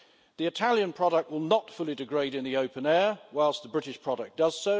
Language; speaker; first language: English; native; English